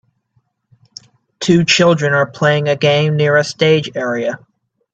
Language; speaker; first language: English; native; English